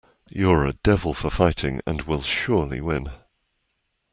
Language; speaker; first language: English; native; English